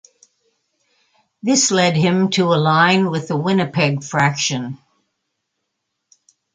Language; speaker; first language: English; native; English